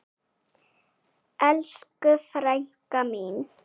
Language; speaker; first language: Icelandic; native; Icelandic